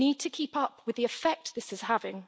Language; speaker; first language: English; native; English